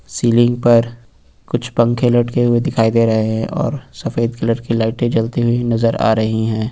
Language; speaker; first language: Hindi; native; Hindi